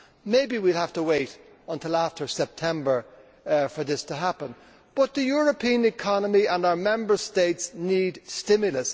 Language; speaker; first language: English; native; English